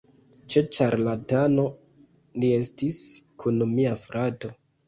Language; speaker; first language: Esperanto; non-native, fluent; Kinyarwanda